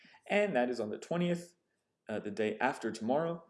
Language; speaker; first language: English; native; English